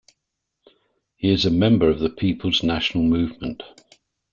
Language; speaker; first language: English; native; English